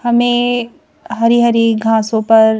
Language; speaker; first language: Hindi; native; Hindi